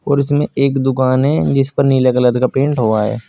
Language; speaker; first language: Hindi; native; Hindi